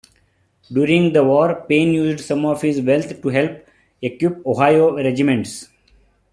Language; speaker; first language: English; non-native, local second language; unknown